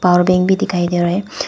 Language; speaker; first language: Hindi; non-native, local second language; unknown